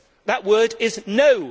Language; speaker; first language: English; native; English